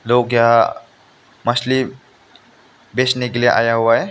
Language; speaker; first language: Hindi; non-native, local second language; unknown